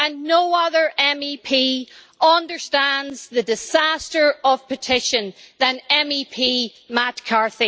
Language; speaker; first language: English; native; English